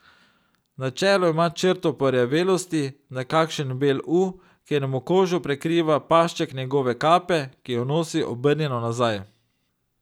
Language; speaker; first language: Slovenian; native; Slovenian